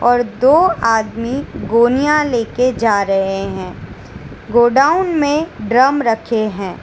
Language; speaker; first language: Hindi; non-native, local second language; Gujarati